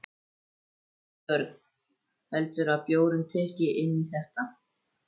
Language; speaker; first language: Icelandic; native; Icelandic